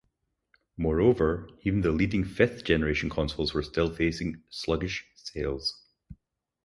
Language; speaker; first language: English; native; English